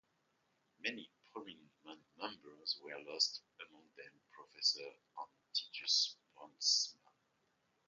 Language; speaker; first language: English; non-native, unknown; French